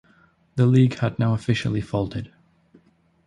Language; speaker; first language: English; native; English